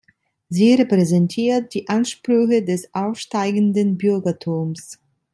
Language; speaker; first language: German; non-native, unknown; Italian